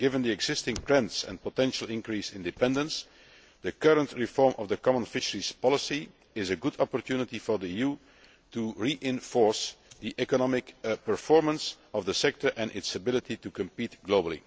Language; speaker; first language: English; non-native, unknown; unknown